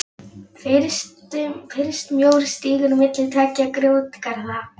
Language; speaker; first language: Icelandic; non-native, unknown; Polish